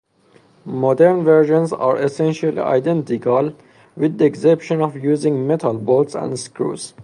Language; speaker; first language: English; non-native, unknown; Persian